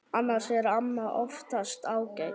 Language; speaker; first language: Icelandic; native; Icelandic